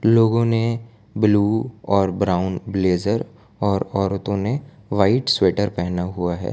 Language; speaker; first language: Hindi; non-native, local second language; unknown